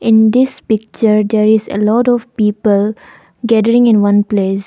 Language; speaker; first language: English; non-native, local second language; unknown